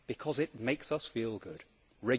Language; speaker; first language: English; native; English